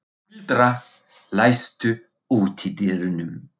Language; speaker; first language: Icelandic; non-native, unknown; German